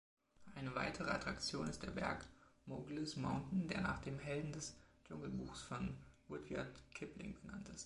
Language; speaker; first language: German; native; German